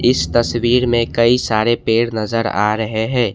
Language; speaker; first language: Hindi; non-native, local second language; Assamese